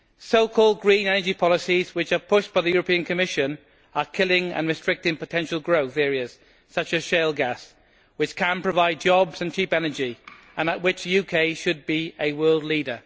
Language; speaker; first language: English; native; English